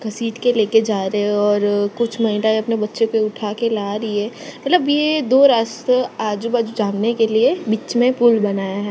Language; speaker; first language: Hindi; non-native, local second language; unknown